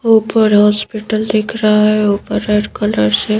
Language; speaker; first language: Hindi; native; Hindi